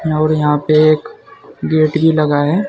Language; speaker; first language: Hindi; native; Hindi